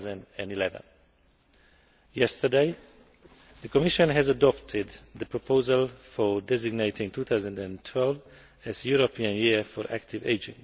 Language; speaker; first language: English; non-native, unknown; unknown